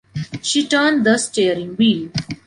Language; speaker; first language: English; non-native, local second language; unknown